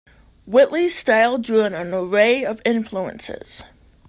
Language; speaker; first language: English; native; English